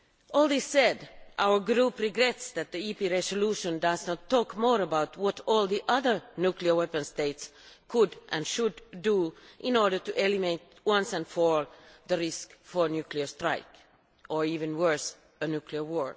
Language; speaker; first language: English; non-native, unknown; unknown